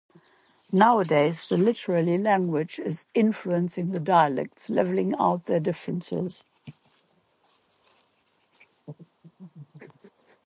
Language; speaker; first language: English; non-native, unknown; German